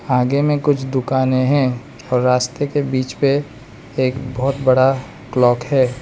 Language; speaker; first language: Hindi; non-native, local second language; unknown